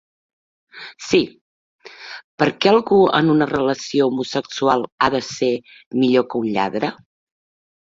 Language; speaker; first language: Catalan; native; Catalan